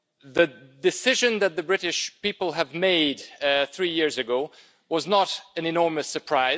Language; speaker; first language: English; non-native, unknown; Hungarian